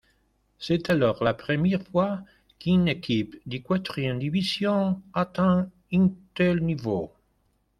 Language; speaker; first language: French; non-native, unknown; Spanish